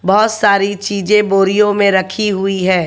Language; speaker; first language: Hindi; native; Hindi